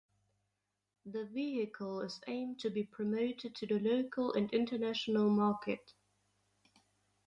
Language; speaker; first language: English; non-native, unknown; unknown